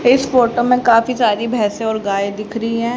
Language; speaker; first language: Hindi; native; Hindi